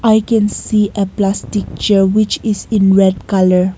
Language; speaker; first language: English; non-native, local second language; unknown